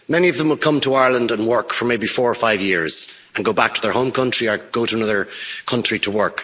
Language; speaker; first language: English; native; English